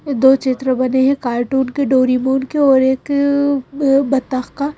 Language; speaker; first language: Hindi; native; Hindi